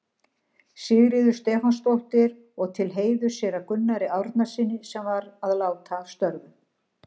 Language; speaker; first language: Icelandic; native; Icelandic